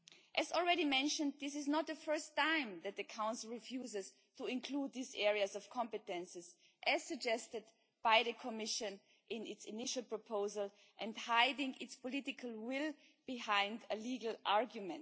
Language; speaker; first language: English; non-native, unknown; German